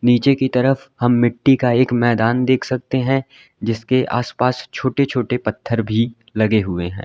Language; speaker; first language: Hindi; native; Hindi